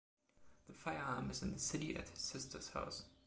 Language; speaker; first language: English; non-native, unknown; German